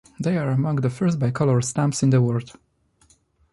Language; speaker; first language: English; non-native, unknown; Polish